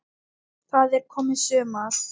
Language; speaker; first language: Icelandic; non-native, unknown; Thai